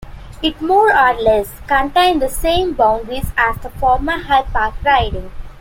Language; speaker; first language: English; non-native, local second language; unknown